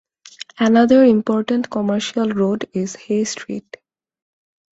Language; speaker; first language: English; non-native, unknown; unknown